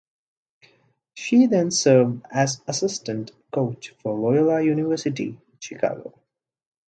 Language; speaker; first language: English; non-native, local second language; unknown